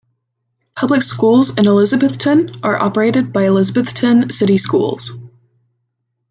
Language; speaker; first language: English; native; English